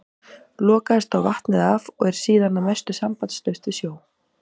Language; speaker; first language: Icelandic; native; Icelandic